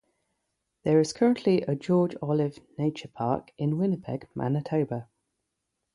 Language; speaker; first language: English; native; English